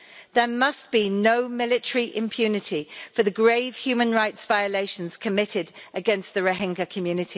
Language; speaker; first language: English; native; English